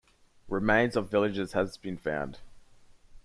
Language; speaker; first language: English; native; English